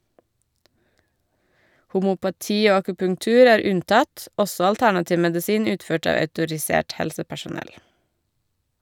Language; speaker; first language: Norwegian; native; Norwegian